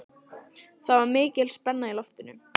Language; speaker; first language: Icelandic; non-native, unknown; Italian